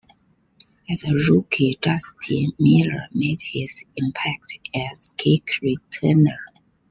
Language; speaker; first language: English; non-native, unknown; Chinese